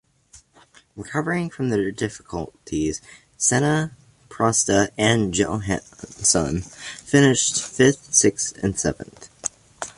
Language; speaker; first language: English; native; English